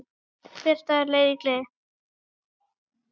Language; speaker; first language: Icelandic; native; Icelandic